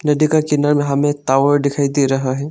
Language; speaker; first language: Hindi; non-native, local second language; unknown